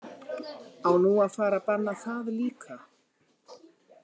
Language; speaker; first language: Icelandic; native; Icelandic